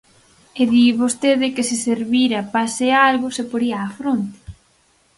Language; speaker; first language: Galician; native; Galician